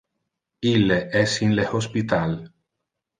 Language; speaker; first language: Interlingua; non-native, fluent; Italian